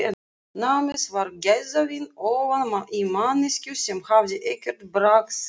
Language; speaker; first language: Icelandic; non-native, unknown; Russian